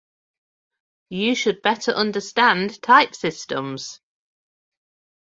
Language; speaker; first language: English; native; English